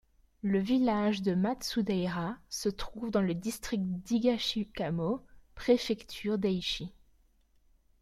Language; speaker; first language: French; native; French